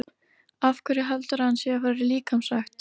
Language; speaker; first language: Icelandic; native; Icelandic